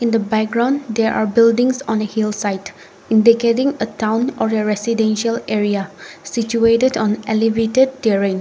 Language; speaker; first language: English; non-native, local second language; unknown